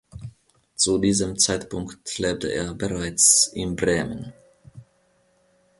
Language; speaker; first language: German; non-native, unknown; Finnish